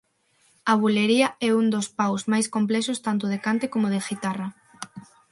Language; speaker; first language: Galician; non-native, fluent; Spanish